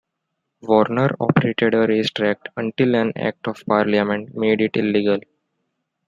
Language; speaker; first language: English; non-native, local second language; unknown